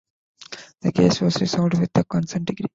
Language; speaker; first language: English; non-native, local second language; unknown